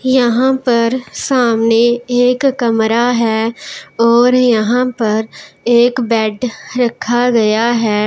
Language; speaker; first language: Hindi; non-native, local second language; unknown